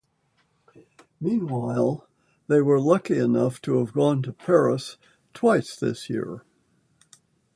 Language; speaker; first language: English; native; English